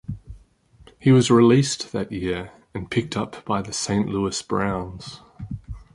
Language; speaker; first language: English; native; English